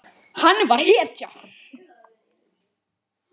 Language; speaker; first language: Icelandic; native; Icelandic